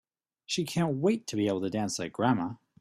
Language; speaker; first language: English; native; English